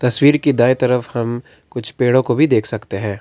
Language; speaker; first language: Hindi; non-native, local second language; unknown